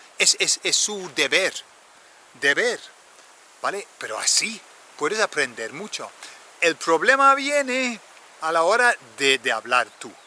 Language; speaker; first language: Spanish; non-native, fluent; English